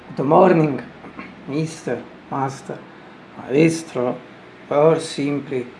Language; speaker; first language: English; non-native, learner; Italian